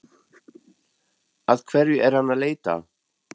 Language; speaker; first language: Icelandic; non-native, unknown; German